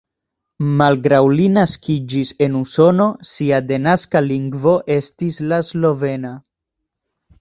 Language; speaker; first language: Esperanto; non-native, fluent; Spanish